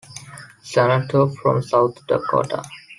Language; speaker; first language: English; non-native, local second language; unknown